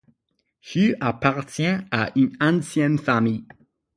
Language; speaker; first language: French; non-native, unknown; English